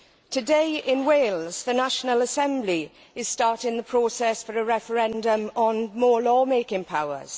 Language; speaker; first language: English; native; English